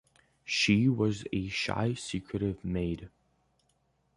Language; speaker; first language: English; native; English